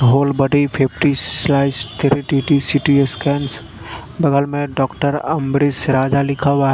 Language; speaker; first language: Hindi; non-native, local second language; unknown